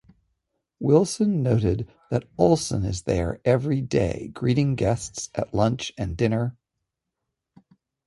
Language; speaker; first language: English; native; English